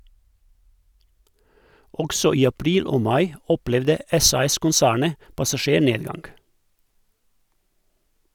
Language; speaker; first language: Norwegian; non-native, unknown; Croatian